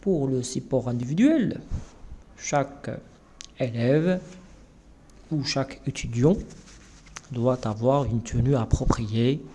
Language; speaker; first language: French; non-native, local second language; Arabic